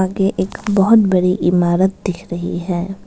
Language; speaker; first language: Hindi; non-native, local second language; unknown